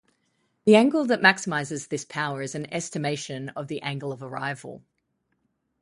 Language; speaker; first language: English; native; English